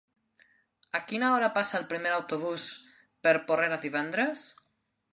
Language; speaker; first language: Catalan; non-native, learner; Spanish